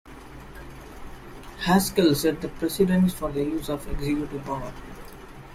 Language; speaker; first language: English; non-native, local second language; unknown